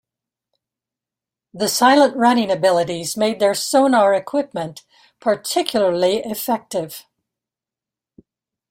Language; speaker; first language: English; native; English